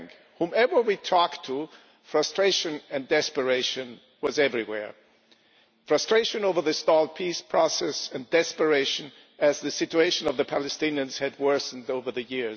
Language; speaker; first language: English; non-native, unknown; German